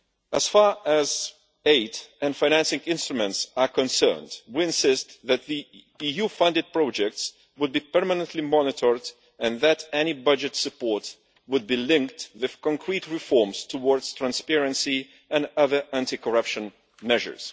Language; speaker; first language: English; non-native, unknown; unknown